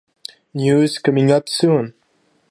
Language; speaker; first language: English; non-native, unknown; French